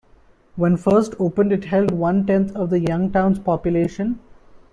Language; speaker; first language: English; non-native, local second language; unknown